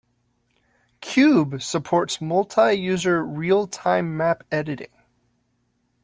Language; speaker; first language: English; native; English